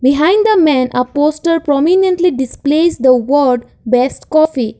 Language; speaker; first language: English; non-native, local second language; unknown